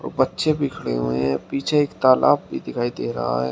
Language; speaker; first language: Hindi; native; Hindi